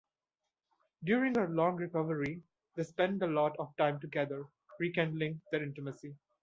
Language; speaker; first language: English; non-native, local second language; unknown